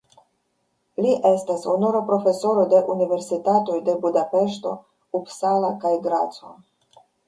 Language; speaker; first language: Esperanto; non-native, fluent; Russian